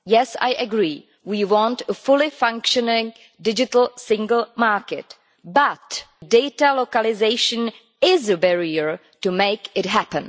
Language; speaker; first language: English; non-native, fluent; Czech